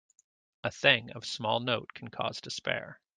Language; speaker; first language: English; native; English